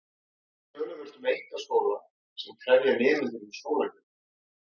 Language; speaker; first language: Icelandic; native; Icelandic